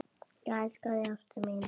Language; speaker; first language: Icelandic; native; Icelandic